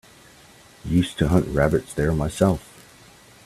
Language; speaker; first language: English; native; English